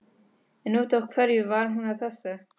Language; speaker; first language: Icelandic; non-native, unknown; Spanish